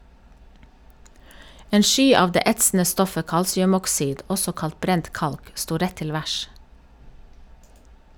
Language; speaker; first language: Norwegian; native; Norwegian